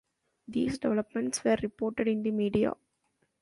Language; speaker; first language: English; non-native, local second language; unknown